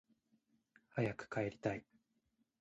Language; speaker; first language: Japanese; native; Japanese